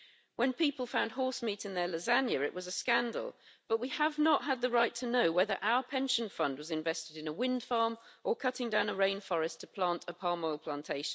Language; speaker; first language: English; native; English